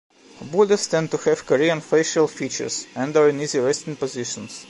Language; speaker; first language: English; non-native, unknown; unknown